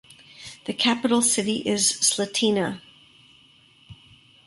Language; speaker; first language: English; native; English